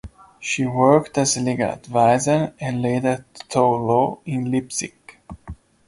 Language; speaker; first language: English; non-native, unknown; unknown